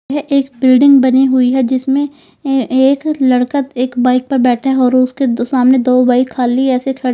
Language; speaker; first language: Hindi; native; Hindi